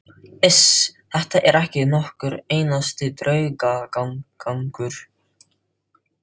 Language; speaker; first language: Icelandic; non-native, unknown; Filipino